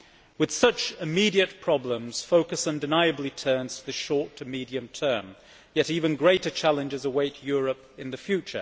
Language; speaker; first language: English; native; English